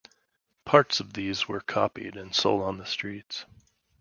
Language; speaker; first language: English; native; English